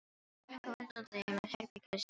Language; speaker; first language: Icelandic; non-native, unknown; Filipino